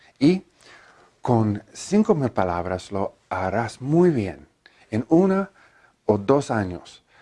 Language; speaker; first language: Spanish; non-native, learner; English